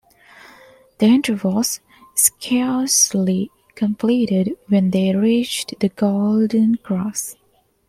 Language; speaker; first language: English; non-native, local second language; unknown